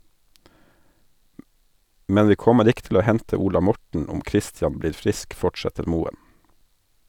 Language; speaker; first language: Norwegian; native; Norwegian